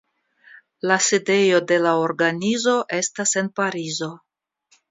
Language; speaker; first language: Esperanto; non-native, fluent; Russian